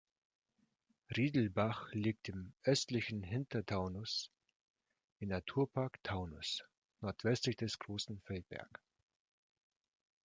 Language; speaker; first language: German; non-native, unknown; Russian